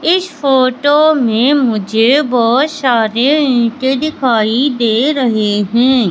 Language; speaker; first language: Hindi; native; Hindi